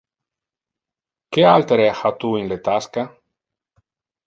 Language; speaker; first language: Interlingua; non-native, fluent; Italian